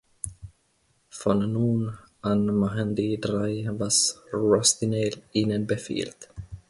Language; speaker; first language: German; non-native, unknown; Finnish